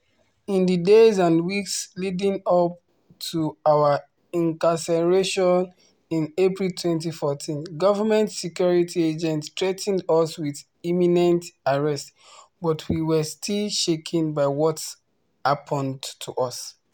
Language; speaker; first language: English; non-native, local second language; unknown